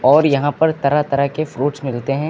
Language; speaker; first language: Hindi; native; Hindi